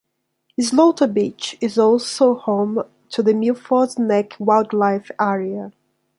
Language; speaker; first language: English; non-native, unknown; Portuguese